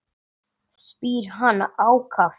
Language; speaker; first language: Icelandic; non-native, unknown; English